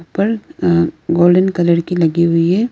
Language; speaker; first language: Hindi; non-native, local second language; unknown